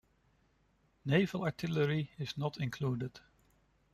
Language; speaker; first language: English; non-native, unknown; Dutch